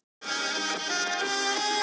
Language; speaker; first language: Icelandic; non-native, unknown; Thai